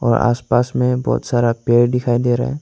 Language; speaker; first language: Hindi; non-native, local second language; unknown